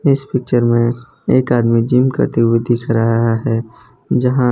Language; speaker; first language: Hindi; non-native, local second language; Gujarati